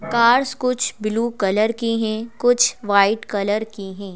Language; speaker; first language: Hindi; native; Hindi